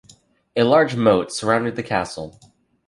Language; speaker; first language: English; native; English